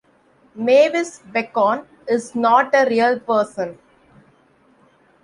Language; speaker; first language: English; non-native, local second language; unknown